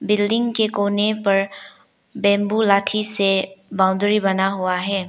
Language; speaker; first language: Hindi; non-native, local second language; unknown